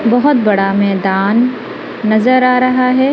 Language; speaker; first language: Hindi; non-native, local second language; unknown